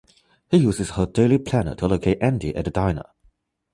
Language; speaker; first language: English; non-native, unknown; Chinese